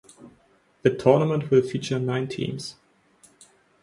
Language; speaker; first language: English; non-native, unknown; German